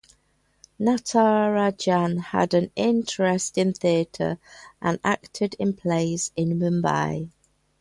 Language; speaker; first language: English; native; English